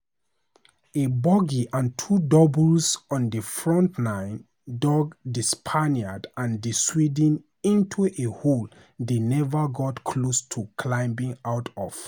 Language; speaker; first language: English; non-native, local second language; Hausa